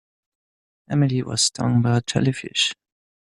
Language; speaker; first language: English; non-native, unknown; German